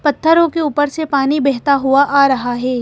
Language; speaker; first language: Hindi; native; Hindi